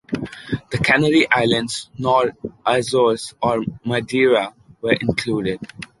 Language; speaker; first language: English; non-native, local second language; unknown